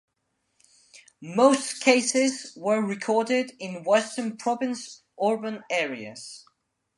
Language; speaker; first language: English; non-native, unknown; Spanish